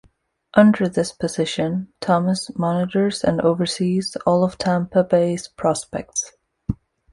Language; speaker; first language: English; native; English